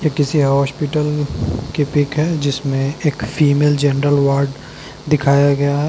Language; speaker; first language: Hindi; native; Hindi